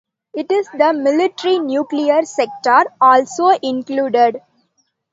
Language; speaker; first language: English; non-native, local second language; Tamil